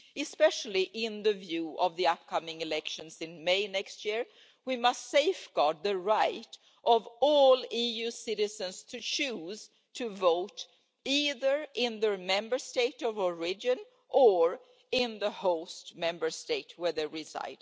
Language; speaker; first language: English; non-native, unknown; Swedish